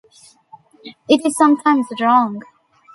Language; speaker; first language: English; non-native, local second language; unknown